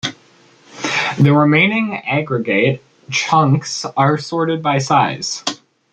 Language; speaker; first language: English; native; English